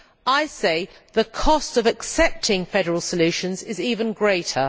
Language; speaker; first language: English; native; English